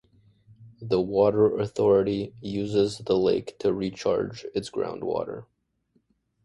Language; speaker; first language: English; native; English